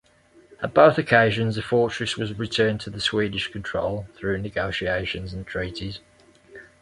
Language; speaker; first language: English; native; English